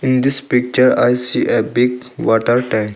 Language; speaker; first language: English; non-native, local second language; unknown